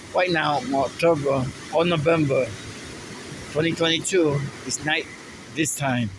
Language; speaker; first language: English; non-native, local second language; Spanish